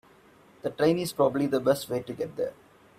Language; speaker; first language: English; non-native, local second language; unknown